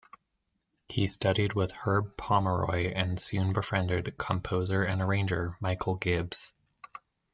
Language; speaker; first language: English; native; English